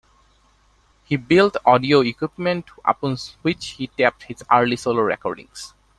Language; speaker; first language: English; non-native, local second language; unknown